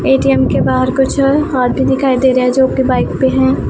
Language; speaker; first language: Hindi; non-native, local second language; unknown